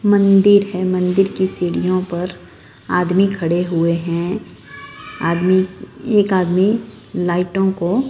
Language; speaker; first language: Hindi; non-native, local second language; Punjabi